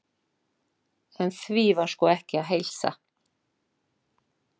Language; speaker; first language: Icelandic; non-native, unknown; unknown